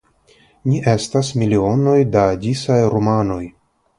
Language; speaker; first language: Esperanto; non-native, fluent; Russian